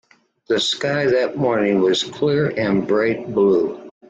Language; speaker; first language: English; native; English